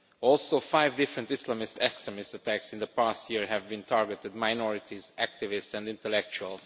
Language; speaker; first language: English; non-native, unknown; Romanian